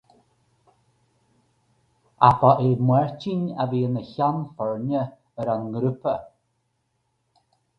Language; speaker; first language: Irish; native; Irish